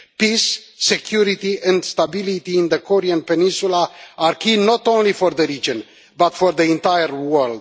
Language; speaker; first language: English; non-native, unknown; Romanian